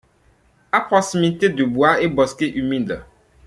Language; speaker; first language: French; non-native, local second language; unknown